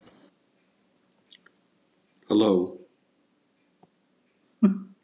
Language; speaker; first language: Icelandic; native; Icelandic